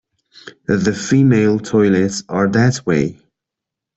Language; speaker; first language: English; non-native, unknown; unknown